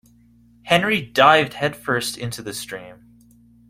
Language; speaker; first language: English; native; English